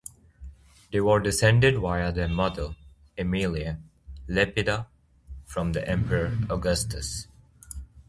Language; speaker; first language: English; native; English